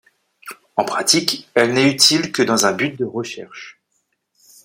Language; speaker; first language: French; native; French